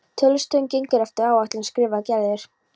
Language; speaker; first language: Icelandic; non-native, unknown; Polish